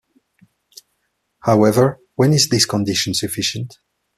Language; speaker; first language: English; non-native, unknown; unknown